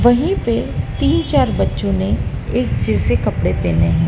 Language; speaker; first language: Hindi; native; Hindi